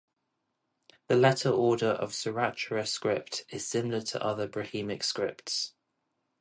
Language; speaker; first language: English; native; English